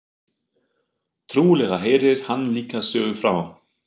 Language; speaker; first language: Icelandic; non-native, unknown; German